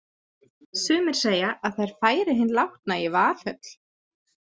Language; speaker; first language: Icelandic; native; Icelandic